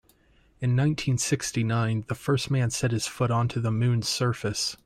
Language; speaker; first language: English; native; English